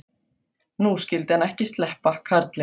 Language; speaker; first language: Icelandic; non-native, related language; Faroese